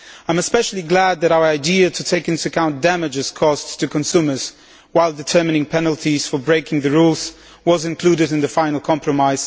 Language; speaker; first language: English; non-native, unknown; Polish